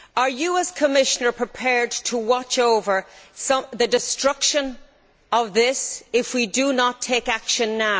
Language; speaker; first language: English; native; English